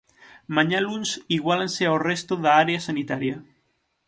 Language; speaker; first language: Galician; native; Galician